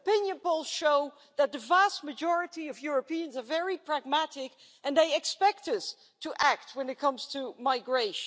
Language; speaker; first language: English; non-native, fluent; Dutch